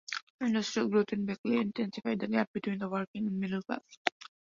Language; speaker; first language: English; non-native, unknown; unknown